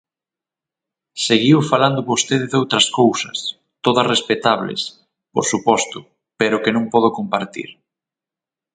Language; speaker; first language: Galician; native; Galician